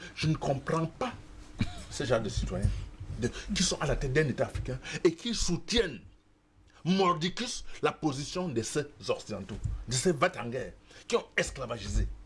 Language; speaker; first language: French; non-native, local second language; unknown